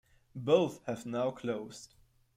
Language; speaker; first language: English; non-native, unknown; German